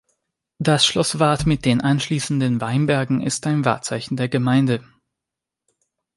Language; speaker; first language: German; non-native, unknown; Hungarian